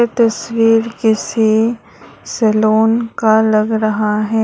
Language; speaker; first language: Hindi; non-native, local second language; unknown